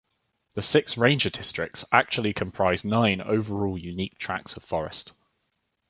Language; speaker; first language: English; native; English